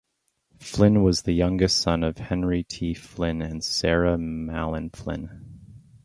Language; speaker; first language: English; native; English